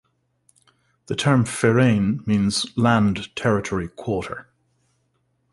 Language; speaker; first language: English; native; English